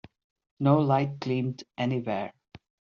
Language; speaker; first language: English; non-native, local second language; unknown